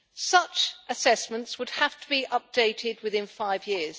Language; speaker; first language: English; native; English